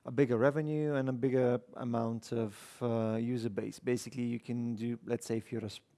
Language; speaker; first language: English; non-native, fluent; Bulgarian